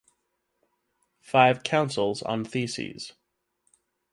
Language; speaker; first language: English; native; English